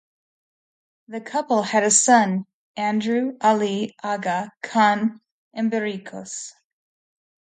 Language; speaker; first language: English; native; English